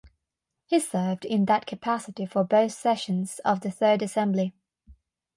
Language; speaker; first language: English; non-native, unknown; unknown